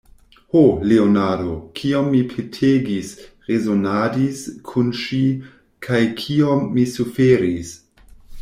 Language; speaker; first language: Esperanto; non-native, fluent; German